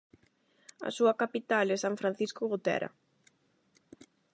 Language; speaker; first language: Galician; non-native, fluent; Spanish